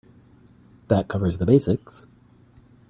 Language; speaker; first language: English; native; English